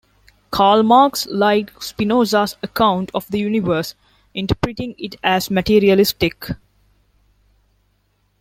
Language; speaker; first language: English; non-native, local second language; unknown